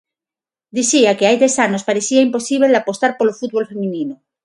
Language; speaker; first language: Galician; non-native, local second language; Spanish